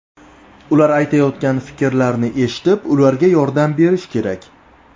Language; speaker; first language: Uzbek; native; Uzbek